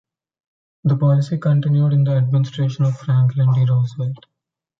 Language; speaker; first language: English; non-native, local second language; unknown